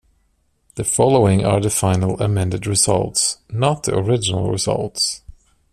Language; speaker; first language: English; non-native, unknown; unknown